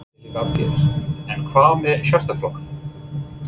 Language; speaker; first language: Icelandic; non-native, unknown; English